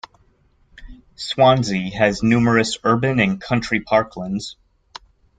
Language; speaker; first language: English; native; English